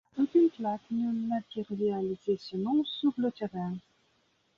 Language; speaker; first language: French; non-native, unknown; Belarusian